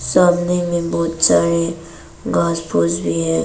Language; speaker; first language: Hindi; non-native, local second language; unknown